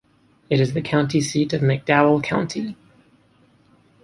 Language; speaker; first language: English; native; English